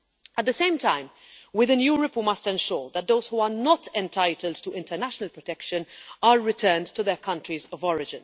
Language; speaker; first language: English; non-native, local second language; Maltese